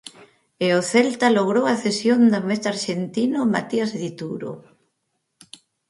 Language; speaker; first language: Galician; native; Galician